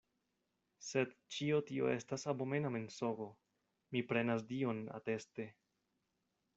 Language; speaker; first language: Esperanto; non-native, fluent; Spanish